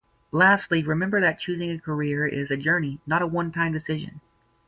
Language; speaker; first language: English; native; English